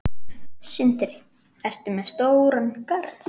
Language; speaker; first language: Icelandic; native; Icelandic